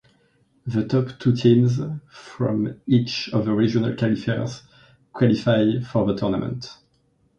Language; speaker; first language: English; non-native, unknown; French